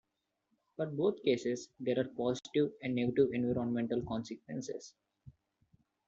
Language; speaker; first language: English; non-native, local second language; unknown